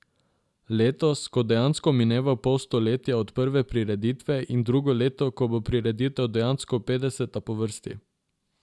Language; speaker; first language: Slovenian; non-native, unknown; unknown